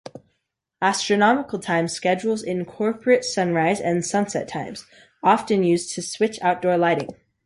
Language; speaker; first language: English; native; English